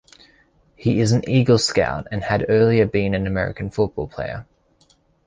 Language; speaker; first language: English; native; English